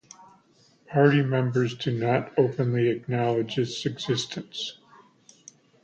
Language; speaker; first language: English; native; English